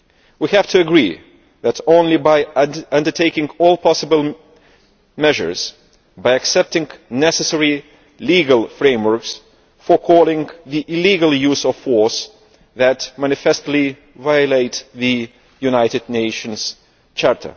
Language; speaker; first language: English; non-native, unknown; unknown